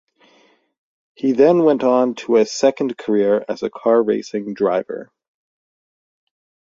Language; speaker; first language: English; native; English